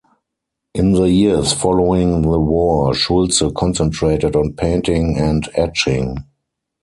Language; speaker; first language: English; non-native, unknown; German